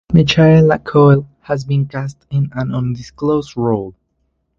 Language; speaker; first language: English; non-native, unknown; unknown